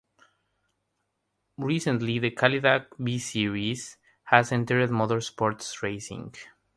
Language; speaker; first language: English; non-native, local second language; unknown